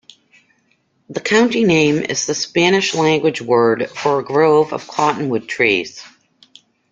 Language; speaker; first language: English; native; English